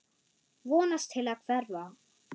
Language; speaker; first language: Icelandic; non-native, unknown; German